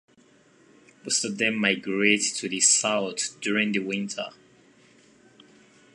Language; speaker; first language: English; non-native, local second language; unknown